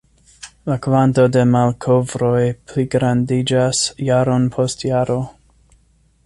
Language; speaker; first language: Esperanto; non-native, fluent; English